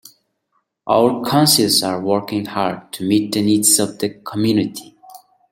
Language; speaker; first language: English; non-native, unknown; Mongolian